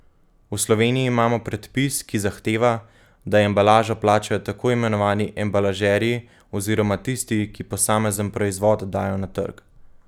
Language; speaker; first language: Slovenian; native; Slovenian